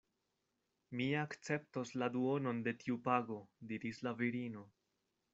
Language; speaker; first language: Esperanto; non-native, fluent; Spanish